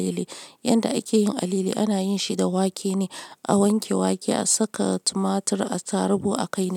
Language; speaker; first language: Hausa; non-native, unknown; Yoruba